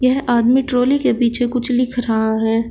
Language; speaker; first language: Hindi; native; Hindi